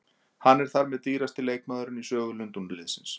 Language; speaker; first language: Icelandic; native; Icelandic